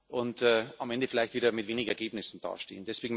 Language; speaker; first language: German; native; German